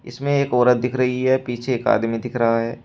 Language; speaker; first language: Hindi; native; Hindi